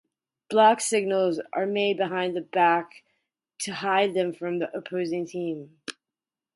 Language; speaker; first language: English; native; English